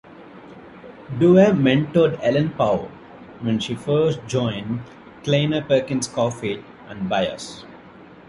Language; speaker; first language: English; non-native, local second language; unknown